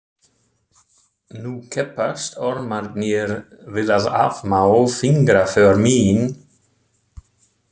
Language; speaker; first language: Icelandic; non-native, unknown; German